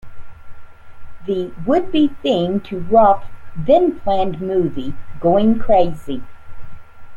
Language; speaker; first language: English; native; English